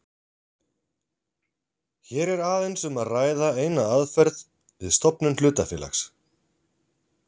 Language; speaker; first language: Icelandic; native; Icelandic